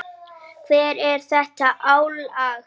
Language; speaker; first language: Icelandic; native; Icelandic